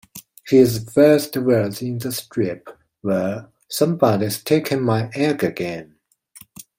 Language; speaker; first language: English; non-native, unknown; Chinese